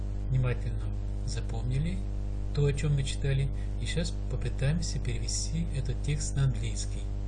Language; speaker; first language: Russian; native; Russian